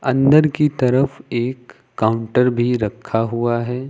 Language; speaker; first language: Hindi; native; Hindi